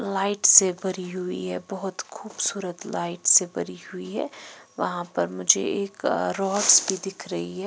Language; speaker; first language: Hindi; non-native, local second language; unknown